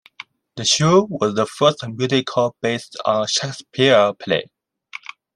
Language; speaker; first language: English; non-native, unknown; Chinese